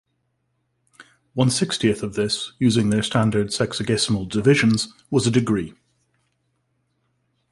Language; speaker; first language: English; native; English